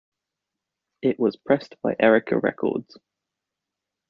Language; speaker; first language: English; native; English